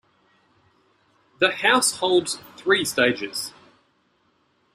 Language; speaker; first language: English; native; English